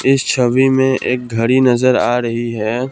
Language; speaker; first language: Hindi; non-native, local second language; Assamese